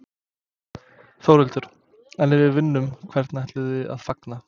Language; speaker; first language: Icelandic; non-native, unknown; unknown